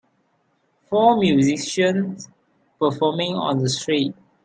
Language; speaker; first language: English; non-native, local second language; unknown